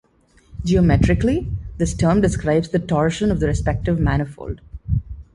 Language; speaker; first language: English; non-native, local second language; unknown